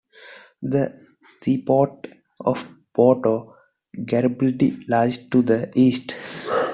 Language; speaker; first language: English; non-native, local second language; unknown